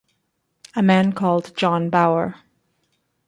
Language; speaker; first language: English; native; English